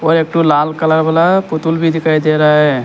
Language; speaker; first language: Hindi; non-native, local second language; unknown